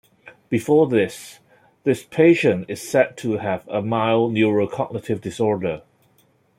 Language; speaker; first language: English; non-native, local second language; Cantonese